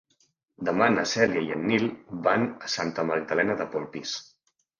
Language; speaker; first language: Catalan; native; Catalan